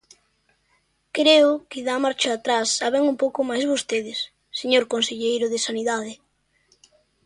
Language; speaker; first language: Galician; native; Galician